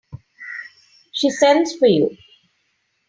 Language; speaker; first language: English; non-native, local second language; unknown